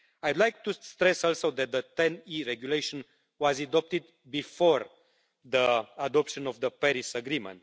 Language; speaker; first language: English; non-native, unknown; Romanian